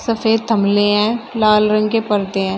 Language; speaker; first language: Hindi; native; Hindi